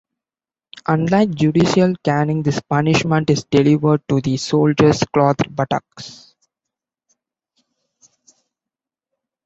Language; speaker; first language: English; non-native, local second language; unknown